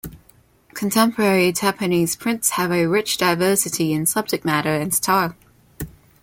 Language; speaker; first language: English; non-native, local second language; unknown